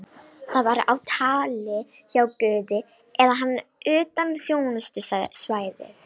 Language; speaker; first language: Icelandic; non-native, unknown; Romanian